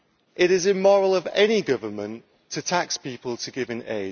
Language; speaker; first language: English; native; English